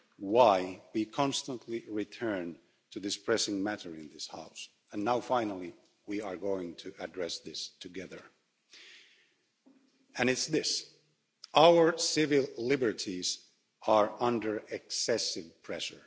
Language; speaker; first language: English; non-native, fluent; Finnish